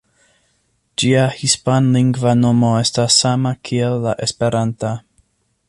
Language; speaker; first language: Esperanto; non-native, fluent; English